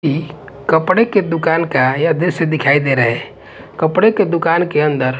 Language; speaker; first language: Hindi; non-native, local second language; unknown